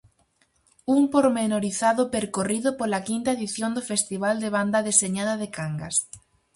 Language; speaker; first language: Galician; native; Galician